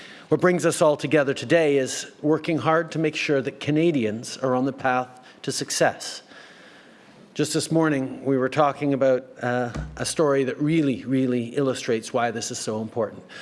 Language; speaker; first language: English; native; English